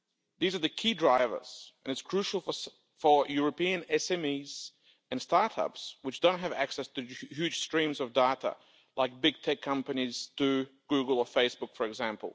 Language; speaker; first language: English; non-native, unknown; Lithuanian